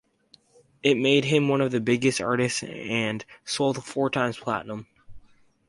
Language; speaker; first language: English; native; English